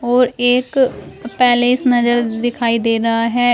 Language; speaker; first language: Hindi; native; Hindi